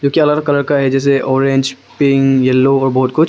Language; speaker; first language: Hindi; early bilingual, other home language; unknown